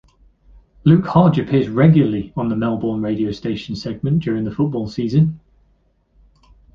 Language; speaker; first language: English; native; English